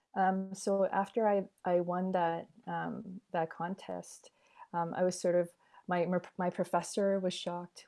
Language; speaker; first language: English; early bilingual, other home language; Korean